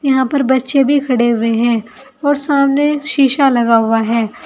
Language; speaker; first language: Hindi; native; Hindi